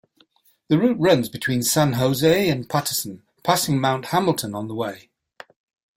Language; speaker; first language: English; native; English